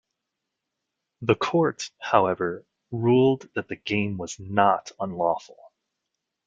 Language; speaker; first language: English; native; English